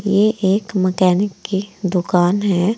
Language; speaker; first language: Hindi; native; Hindi